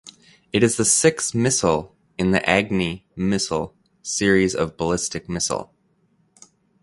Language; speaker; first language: English; native; English